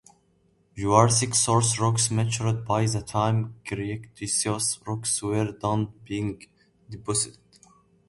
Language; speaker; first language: English; native; English